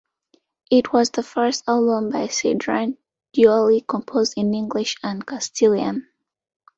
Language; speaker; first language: English; non-native, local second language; Ganda